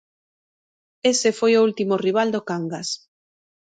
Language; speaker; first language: Galician; native; Galician